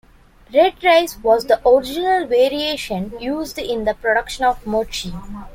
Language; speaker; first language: English; non-native, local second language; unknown